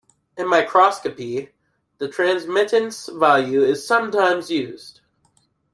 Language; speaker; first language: English; native; English